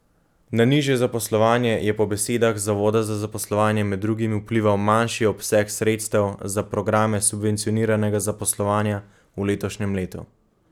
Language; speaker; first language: Slovenian; native; Slovenian